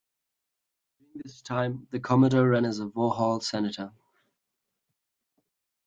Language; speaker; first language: English; non-native, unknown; German